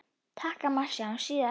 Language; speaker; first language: Icelandic; native; Icelandic